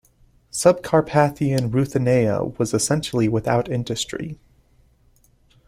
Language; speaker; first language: English; native; English